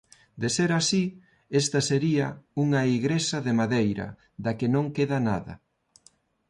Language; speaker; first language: Galician; non-native, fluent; Spanish